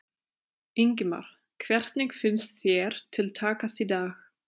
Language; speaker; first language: Icelandic; non-native, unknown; German